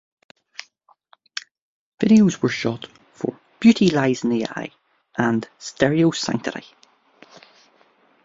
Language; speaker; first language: English; native; English